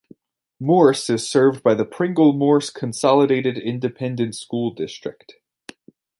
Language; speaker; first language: English; native; English